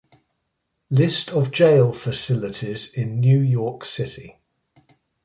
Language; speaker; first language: English; native; English